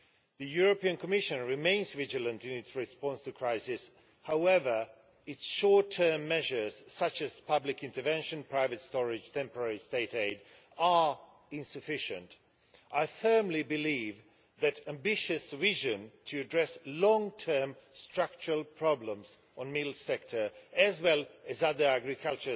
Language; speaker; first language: English; non-native, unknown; Swedish